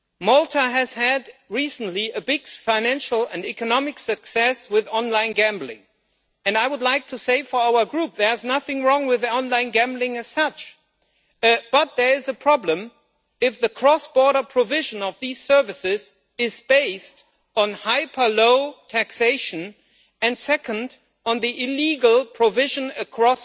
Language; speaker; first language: English; non-native, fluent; German